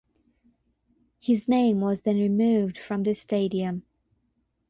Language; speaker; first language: English; non-native, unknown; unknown